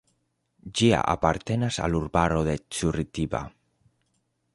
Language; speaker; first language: Esperanto; non-native, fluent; Spanish